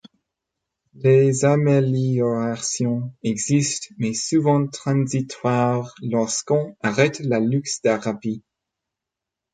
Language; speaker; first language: French; non-native, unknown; English